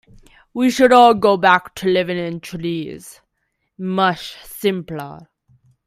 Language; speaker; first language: English; native; English